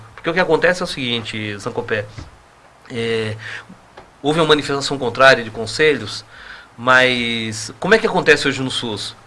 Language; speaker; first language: Portuguese; native; Portuguese